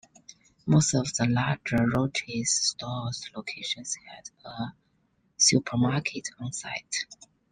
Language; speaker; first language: English; non-native, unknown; Chinese